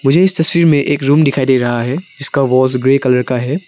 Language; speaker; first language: Hindi; non-native, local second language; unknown